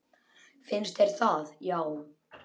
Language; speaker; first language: Icelandic; native; Icelandic